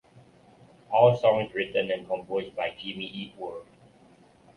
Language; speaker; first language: English; non-native, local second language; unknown